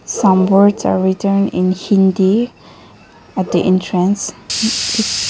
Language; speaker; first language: English; non-native, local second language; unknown